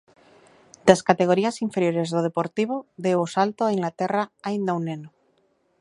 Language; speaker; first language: Galician; native; Galician